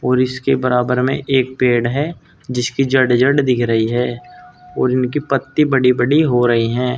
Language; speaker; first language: Hindi; native; Hindi